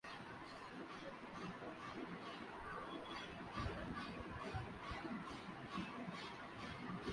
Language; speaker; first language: English; non-native, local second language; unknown